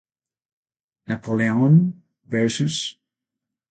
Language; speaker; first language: English; non-native, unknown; Spanish